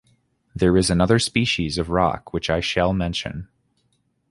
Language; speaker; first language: English; native; English